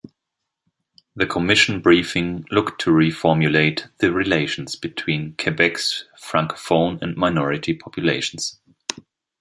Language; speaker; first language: English; non-native, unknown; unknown